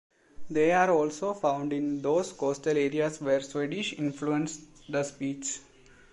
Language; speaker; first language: English; non-native, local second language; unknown